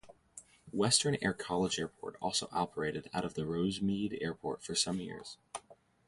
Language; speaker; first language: English; native; English